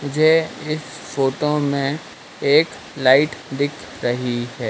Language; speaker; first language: Hindi; native; Hindi